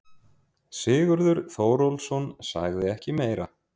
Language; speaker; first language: Icelandic; native; Icelandic